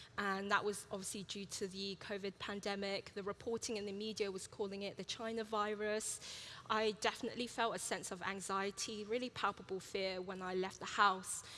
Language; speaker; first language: English; early bilingual, other home language; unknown